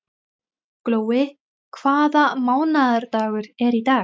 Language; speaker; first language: Icelandic; non-native, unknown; Thai